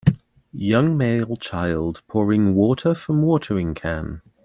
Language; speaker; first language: English; native; English